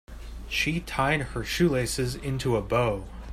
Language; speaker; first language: English; native; English